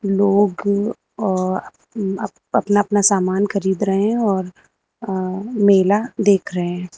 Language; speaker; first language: Hindi; native; Hindi